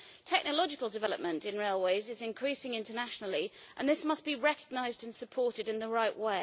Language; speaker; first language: English; native; English